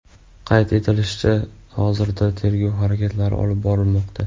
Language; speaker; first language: Uzbek; non-native, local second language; Russian